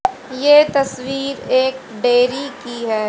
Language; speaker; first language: Hindi; native; Hindi